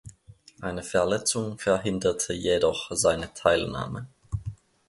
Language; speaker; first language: German; non-native, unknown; Finnish